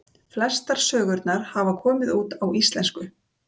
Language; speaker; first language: Icelandic; native; Icelandic